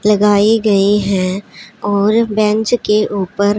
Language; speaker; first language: Hindi; non-native, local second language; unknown